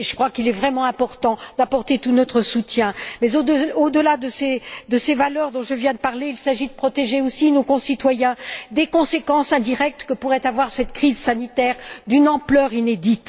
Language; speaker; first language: French; native; French